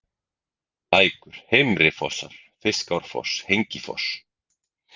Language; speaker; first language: Icelandic; native; Icelandic